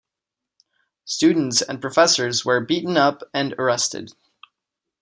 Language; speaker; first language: English; non-native, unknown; Czech